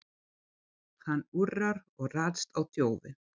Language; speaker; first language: Icelandic; non-native, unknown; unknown